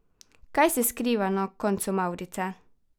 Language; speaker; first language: Slovenian; native; Slovenian